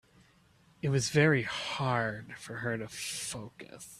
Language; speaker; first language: English; native; English